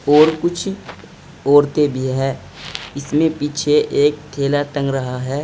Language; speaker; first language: Hindi; native; Hindi